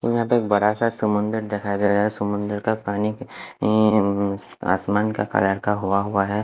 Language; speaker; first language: Hindi; non-native, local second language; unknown